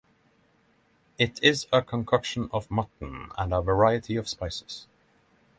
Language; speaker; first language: English; non-native, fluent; Norwegian